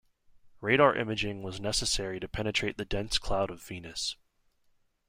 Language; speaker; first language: English; native; English